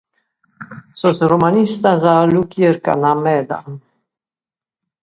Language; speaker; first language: Sardinian; native; Sardinian